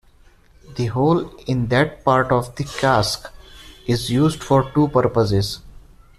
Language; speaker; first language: English; non-native, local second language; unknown